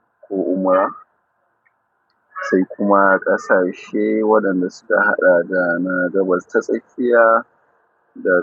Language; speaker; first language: Hausa; native; Hausa